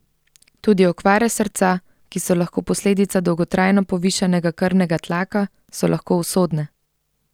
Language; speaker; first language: Slovenian; native; Slovenian